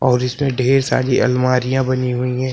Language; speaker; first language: Hindi; native; Hindi